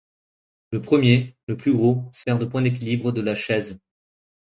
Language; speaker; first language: French; native; French